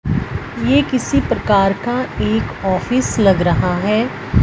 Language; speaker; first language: Hindi; non-native, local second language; Punjabi